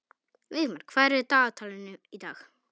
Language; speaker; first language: Icelandic; non-native, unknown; Polish